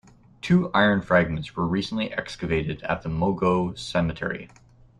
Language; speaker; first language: English; native; English